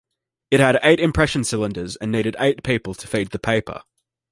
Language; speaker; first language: English; native; English